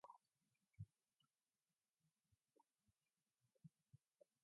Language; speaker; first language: English; non-native, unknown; Mongolian